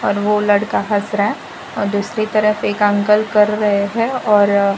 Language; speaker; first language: Hindi; non-native, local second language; Gujarati